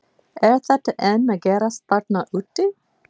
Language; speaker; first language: Icelandic; non-native, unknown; English